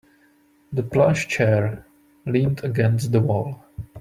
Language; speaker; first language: English; non-native, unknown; Czech